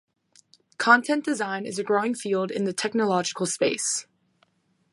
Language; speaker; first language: English; native; English